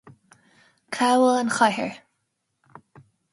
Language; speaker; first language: Irish; non-native, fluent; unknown